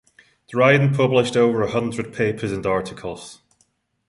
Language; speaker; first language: English; non-native, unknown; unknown